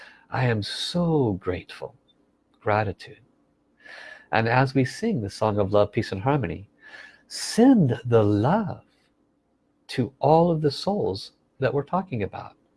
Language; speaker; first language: English; native; English